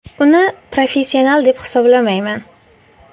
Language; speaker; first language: Uzbek; native; Uzbek